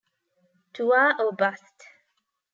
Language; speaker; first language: English; non-native, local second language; Tamil